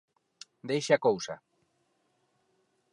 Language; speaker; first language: Galician; non-native, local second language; Spanish